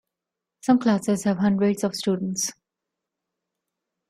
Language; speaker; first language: English; non-native, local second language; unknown